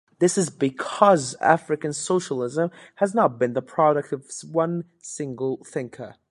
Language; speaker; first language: English; native; English